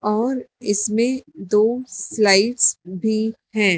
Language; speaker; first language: Hindi; native; Hindi